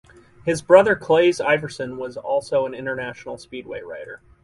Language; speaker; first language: English; native; English